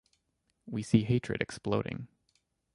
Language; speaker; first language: English; native; English